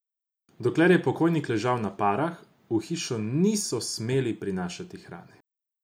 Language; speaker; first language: Slovenian; non-native, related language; Croatian